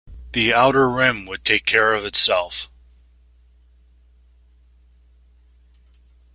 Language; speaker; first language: English; native; English